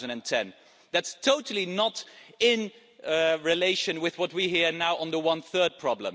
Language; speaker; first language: English; non-native, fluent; Dutch